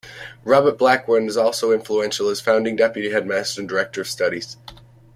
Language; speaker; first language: English; native; English